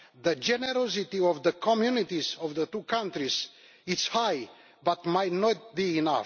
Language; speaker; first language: English; non-native, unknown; Romanian